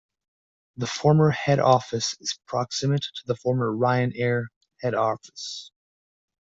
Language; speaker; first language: English; native; English